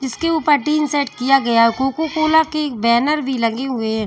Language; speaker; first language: Hindi; native; Hindi